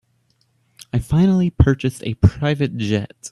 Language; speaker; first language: English; native; English